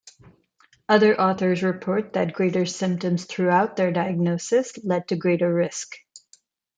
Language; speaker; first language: English; non-native, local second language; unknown